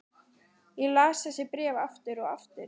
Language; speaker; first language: Icelandic; native; Icelandic